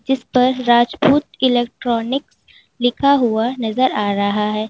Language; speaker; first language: Hindi; native; Hindi